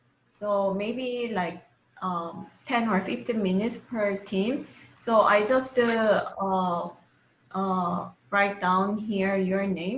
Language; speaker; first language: English; non-native, fluent; Korean